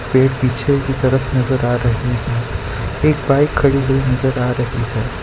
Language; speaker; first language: Hindi; non-native, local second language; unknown